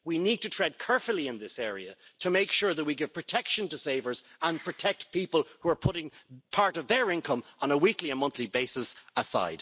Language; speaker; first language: English; native; English